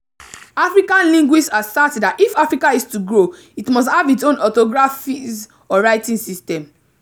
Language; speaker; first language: English; non-native, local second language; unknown